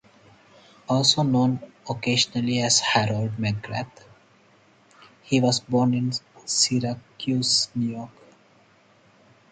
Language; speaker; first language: English; non-native, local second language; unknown